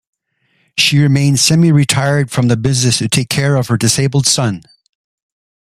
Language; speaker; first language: English; native; English